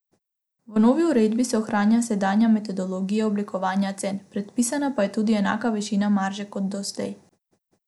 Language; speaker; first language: Slovenian; non-native, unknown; Macedonian